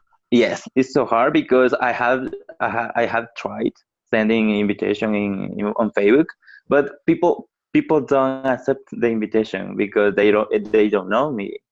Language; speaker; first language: English; non-native, learner; Spanish